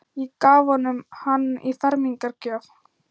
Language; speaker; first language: Icelandic; non-native, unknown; Thai